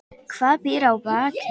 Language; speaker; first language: Icelandic; native; Icelandic